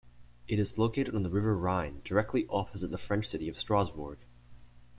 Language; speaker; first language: English; native; English